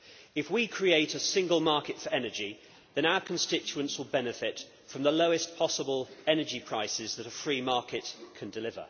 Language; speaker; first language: English; native; English